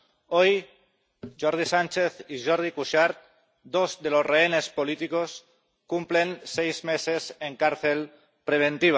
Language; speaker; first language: Spanish; non-native, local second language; Catalan